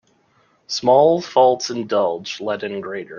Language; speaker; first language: English; native; English